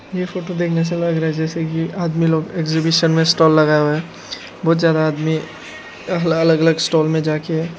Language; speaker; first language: Hindi; non-native, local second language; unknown